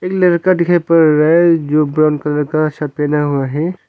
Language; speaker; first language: Hindi; non-native, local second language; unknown